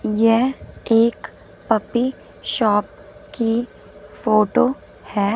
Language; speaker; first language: Hindi; non-native, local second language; Punjabi